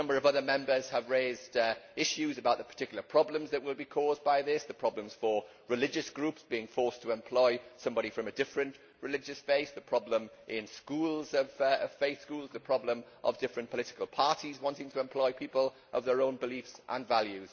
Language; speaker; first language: English; native; English